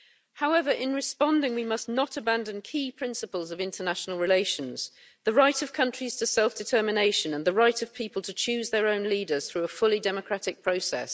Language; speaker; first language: English; native; English